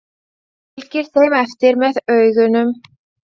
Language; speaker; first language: Icelandic; non-native, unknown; Latvian